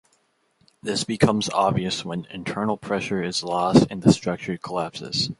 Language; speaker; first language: English; native; English